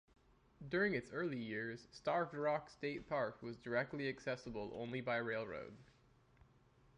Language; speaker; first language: English; native; English